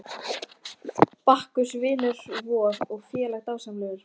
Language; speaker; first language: Icelandic; native; Icelandic